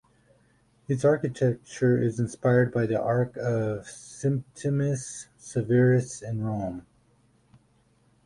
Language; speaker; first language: English; native; English